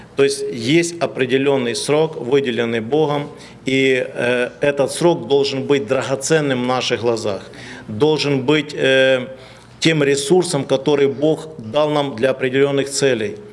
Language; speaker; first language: Russian; non-native, local second language; Ukrainian